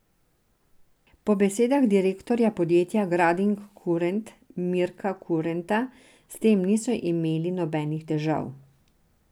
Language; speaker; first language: Slovenian; non-native, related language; Serbian